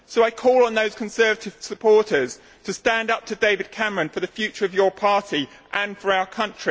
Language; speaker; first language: English; native; English